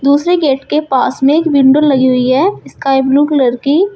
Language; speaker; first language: Hindi; native; Hindi